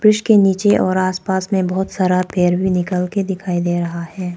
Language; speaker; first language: Hindi; non-native, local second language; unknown